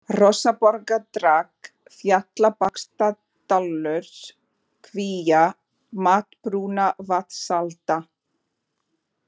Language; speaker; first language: Icelandic; non-native, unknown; Portuguese